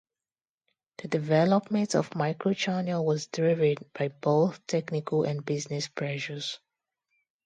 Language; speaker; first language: English; non-native, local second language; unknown